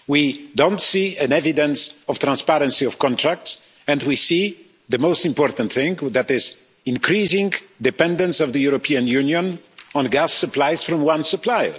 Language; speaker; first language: English; non-native, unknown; Polish